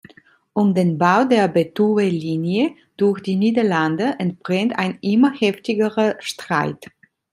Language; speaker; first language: German; non-native, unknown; Italian